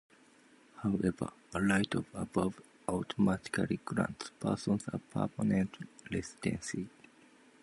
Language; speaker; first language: English; non-native, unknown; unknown